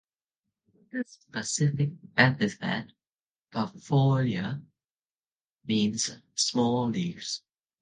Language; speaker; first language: English; non-native, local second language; Cantonese